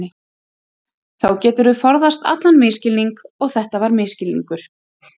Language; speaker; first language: Icelandic; native; Icelandic